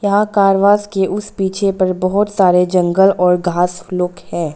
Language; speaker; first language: Hindi; non-native, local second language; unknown